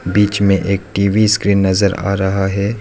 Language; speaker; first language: Hindi; non-native, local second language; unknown